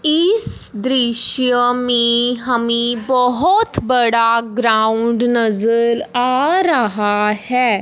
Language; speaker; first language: Hindi; non-native, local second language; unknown